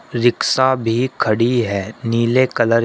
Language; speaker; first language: Hindi; native; Hindi